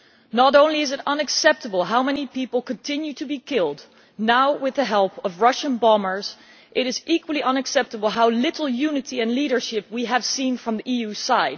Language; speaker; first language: English; non-native, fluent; Dutch